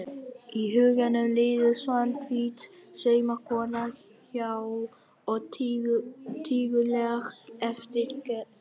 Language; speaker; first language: Icelandic; non-native, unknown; Vietnamese